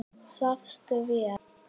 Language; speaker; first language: Icelandic; native; Icelandic